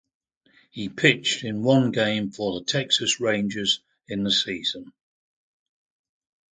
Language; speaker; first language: English; native; English